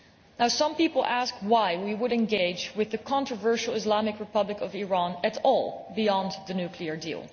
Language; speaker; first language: English; non-native, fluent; Dutch